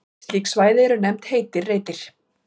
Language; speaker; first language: Icelandic; native; Icelandic